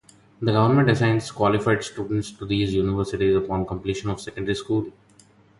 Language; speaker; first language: English; non-native, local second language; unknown